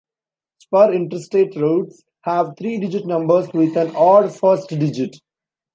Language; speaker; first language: English; non-native, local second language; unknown